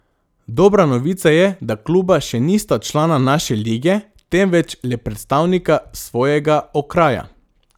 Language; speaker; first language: Slovenian; non-native, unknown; Macedonian